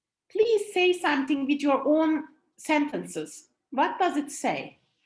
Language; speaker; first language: English; non-native, fluent; Turkish